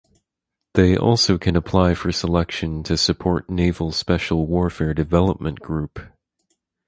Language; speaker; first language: English; native; English